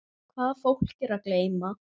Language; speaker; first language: Icelandic; native; Icelandic